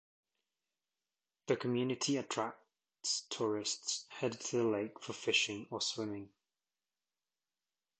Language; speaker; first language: English; native; English